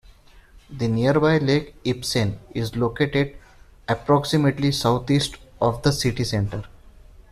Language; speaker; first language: English; non-native, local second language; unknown